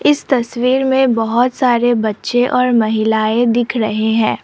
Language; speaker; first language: Hindi; non-native, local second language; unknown